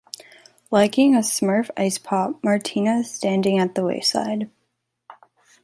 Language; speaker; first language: English; native; English